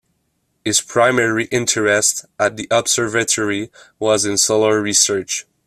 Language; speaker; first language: English; non-native, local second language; French